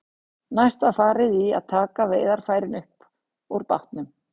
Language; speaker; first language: Icelandic; native; Icelandic